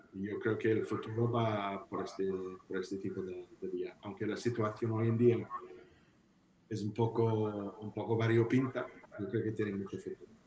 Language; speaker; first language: Spanish; non-native, fluent; English